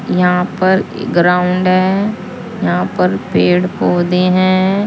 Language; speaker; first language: Hindi; native; Hindi